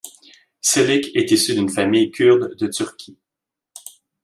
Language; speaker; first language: French; native; French